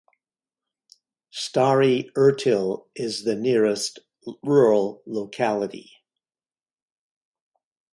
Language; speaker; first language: English; native; English